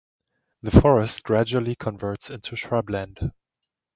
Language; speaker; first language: English; non-native, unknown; German